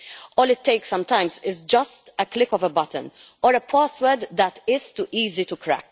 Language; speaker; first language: English; non-native, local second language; Maltese